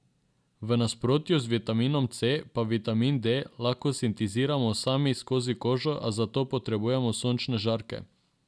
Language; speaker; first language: Slovenian; non-native, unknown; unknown